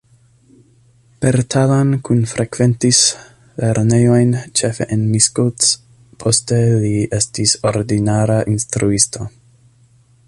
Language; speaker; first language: Esperanto; non-native, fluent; English